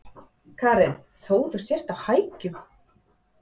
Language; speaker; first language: Icelandic; native; Icelandic